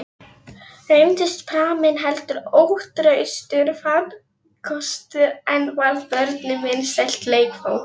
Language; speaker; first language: Icelandic; non-native, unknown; Polish